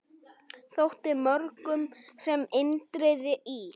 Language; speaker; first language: Icelandic; native; Icelandic